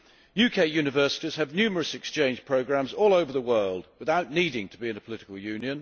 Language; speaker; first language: English; native; English